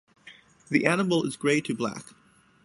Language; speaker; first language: English; native; English